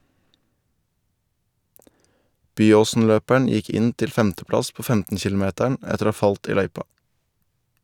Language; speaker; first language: Norwegian; native; Norwegian